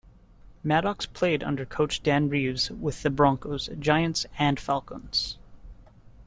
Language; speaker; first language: English; native; English